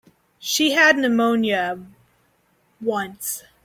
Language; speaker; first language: English; native; English